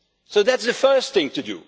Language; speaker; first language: English; non-native, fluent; Dutch